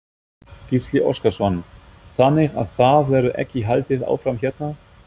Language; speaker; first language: Icelandic; non-native, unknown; German